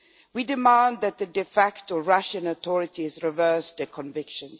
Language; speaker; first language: English; non-native, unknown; Swedish